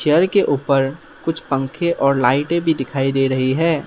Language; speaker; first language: Hindi; non-native, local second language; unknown